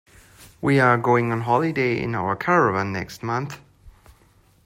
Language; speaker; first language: English; non-native, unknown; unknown